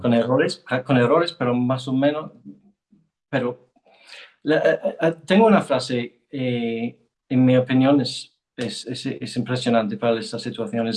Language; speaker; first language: Spanish; non-native, fluent; English